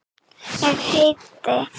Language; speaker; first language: Icelandic; non-native, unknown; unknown